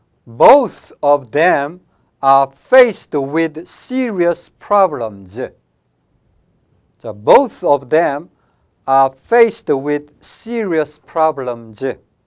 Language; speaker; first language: English; non-native, fluent; Korean